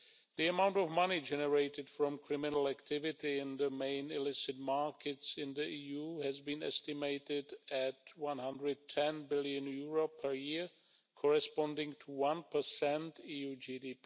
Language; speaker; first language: English; non-native, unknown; Czech